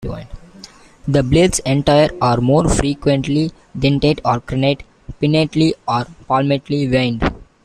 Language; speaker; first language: English; non-native, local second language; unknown